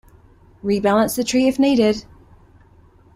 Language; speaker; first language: English; native; English